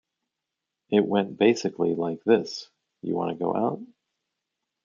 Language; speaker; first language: English; native; English